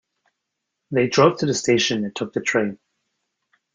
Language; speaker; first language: English; native; English